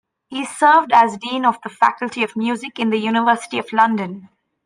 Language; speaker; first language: English; non-native, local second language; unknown